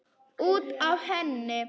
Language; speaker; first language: Icelandic; non-native, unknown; Polish